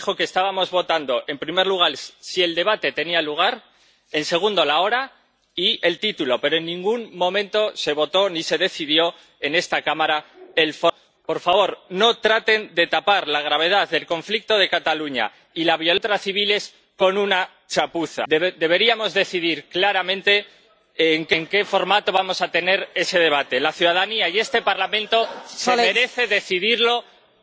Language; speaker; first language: English; native; English